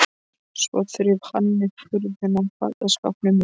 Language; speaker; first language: Icelandic; non-native, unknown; Polish